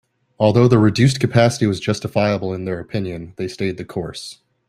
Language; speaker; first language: English; native; English